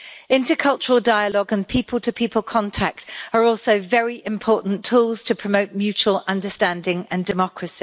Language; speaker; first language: English; native; English